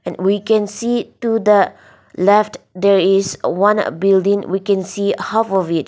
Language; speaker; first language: English; non-native, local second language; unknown